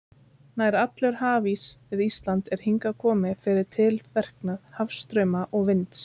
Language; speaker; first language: Icelandic; native; Icelandic